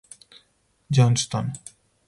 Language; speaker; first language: English; non-native, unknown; Spanish